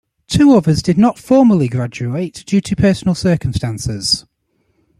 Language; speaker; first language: English; native; English